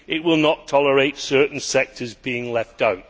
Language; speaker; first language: English; native; English